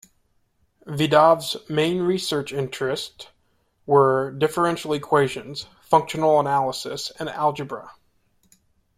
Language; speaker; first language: English; native; English